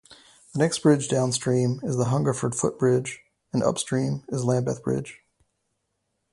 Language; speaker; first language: English; native; English